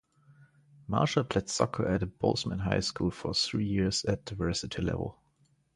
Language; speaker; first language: English; non-native, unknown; German